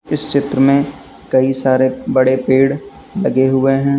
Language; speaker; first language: Hindi; native; Hindi